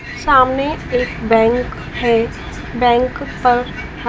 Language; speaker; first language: Hindi; native; Hindi